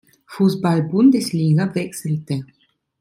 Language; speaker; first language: German; non-native, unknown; Italian